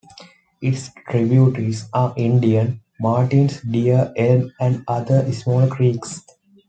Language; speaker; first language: English; non-native, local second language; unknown